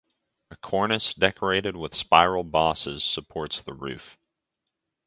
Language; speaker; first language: English; native; English